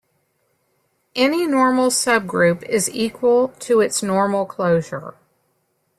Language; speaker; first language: English; native; English